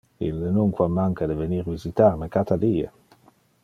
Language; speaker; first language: Interlingua; non-native, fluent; Dutch